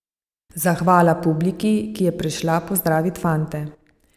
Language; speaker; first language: Slovenian; native; Slovenian